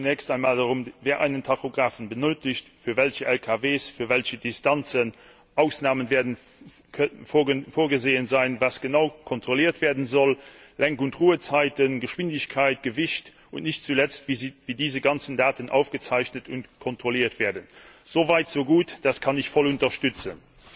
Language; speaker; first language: German; non-native, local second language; Luxembourgish